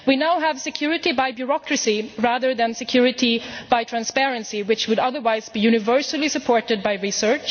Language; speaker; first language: English; non-native, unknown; Swedish